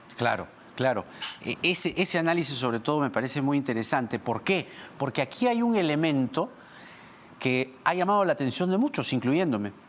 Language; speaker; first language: Spanish; native; Spanish